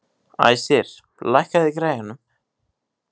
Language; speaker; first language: Icelandic; native; Icelandic